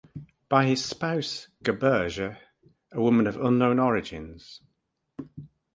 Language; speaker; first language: English; native; English